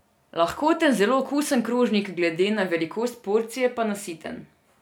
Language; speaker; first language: Slovenian; non-native, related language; Serbian